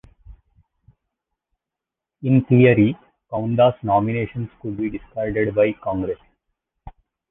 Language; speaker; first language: English; native; English